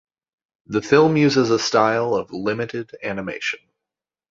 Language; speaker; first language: English; native; English